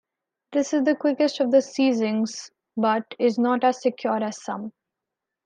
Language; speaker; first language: English; non-native, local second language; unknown